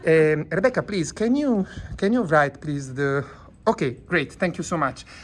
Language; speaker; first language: English; non-native, learner; Italian